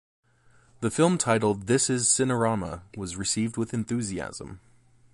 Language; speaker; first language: English; native; English